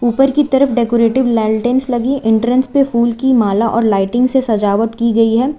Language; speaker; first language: Hindi; native; Hindi